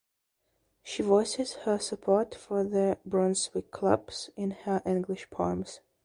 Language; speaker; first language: English; non-native, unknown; Belarusian